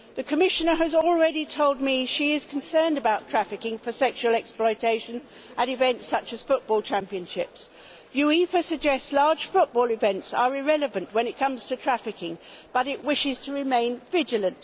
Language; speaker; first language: English; native; English